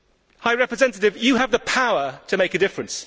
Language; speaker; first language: English; native; English